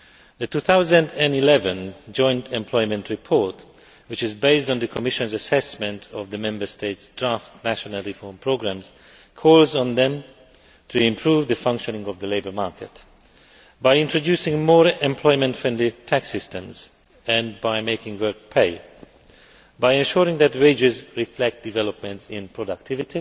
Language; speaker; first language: English; non-native, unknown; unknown